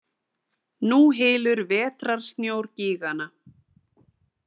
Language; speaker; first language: Icelandic; native; Icelandic